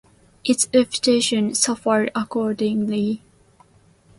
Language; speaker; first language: English; non-native, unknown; Japanese